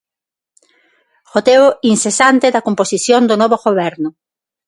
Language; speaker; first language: Galician; non-native, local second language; Spanish